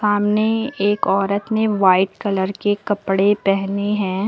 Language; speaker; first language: Hindi; native; Hindi